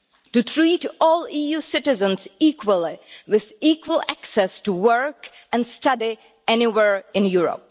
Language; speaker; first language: English; non-native, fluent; Czech